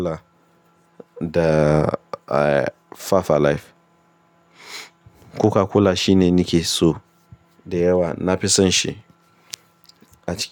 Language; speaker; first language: Hausa; non-native, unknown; Yoruba